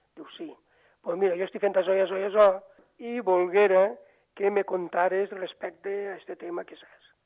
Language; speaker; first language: Catalan; native; Catalan